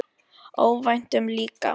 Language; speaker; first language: Icelandic; non-native, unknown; Filipino